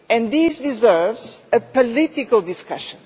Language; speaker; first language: English; non-native, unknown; Portuguese